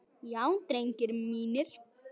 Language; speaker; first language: Icelandic; native; Icelandic